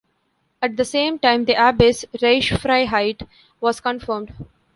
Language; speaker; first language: English; non-native, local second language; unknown